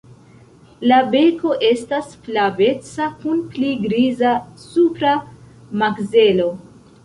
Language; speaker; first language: Esperanto; non-native, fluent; Central Kurdish